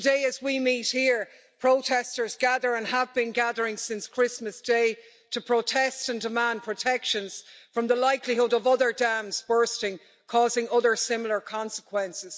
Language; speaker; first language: English; native; English